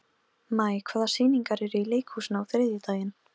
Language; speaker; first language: Icelandic; non-native, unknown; Polish